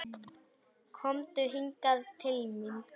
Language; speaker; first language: Icelandic; non-native, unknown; Polish